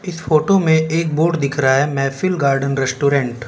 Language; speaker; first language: Hindi; non-native, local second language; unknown